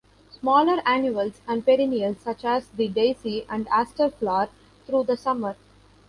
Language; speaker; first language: English; non-native, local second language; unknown